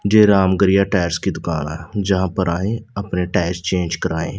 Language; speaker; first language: Hindi; non-native, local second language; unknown